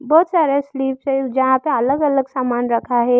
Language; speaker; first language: Hindi; early bilingual, other home language; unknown